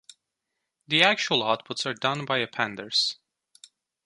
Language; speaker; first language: English; non-native, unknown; Turkish